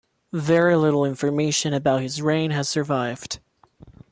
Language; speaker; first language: English; non-native, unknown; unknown